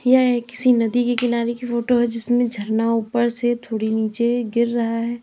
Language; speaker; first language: Hindi; native; Hindi